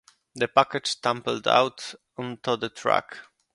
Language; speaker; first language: English; non-native, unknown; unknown